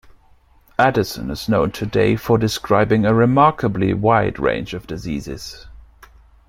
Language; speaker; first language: English; non-native, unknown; German